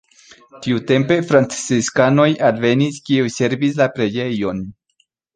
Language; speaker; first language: Esperanto; non-native, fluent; Spanish